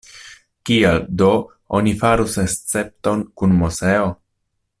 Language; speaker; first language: Esperanto; non-native, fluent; Italian